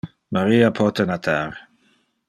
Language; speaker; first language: Interlingua; non-native, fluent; Dutch